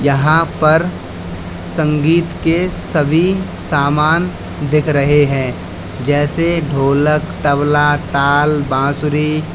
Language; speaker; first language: Hindi; native; Hindi